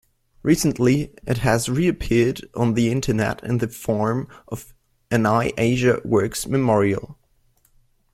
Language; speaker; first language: English; non-native, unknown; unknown